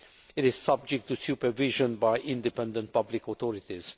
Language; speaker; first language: English; non-native, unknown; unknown